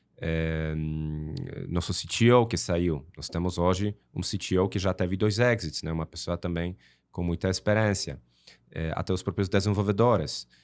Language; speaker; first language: Portuguese; non-native, fluent; Polish